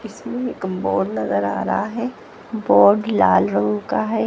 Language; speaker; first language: Hindi; native; Hindi